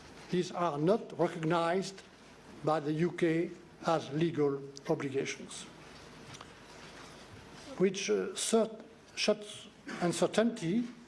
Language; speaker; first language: English; non-native, fluent; French